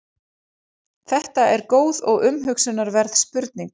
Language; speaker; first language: Icelandic; native; Icelandic